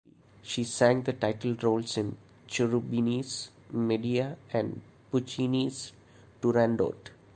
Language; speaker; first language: English; non-native, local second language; Malayalam